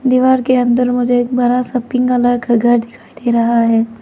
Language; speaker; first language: Hindi; non-native, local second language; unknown